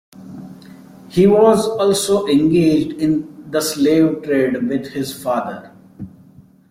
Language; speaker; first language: English; non-native, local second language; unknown